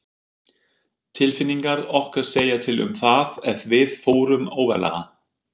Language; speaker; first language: Icelandic; non-native, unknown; German